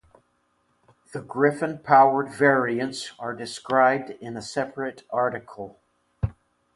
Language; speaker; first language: English; native; English